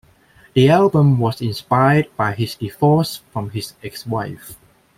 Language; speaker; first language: English; non-native, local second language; Cantonese